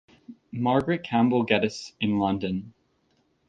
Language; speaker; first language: English; native; English